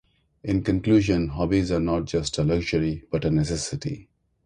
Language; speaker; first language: English; non-native, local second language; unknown